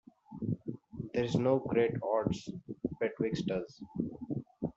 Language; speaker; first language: English; non-native, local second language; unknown